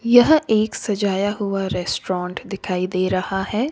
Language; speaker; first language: Hindi; native; Hindi